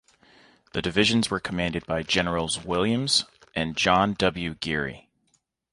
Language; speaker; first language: English; native; English